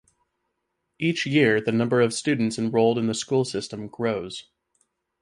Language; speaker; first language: English; native; English